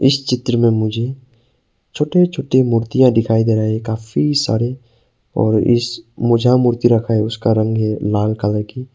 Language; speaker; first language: Hindi; non-native, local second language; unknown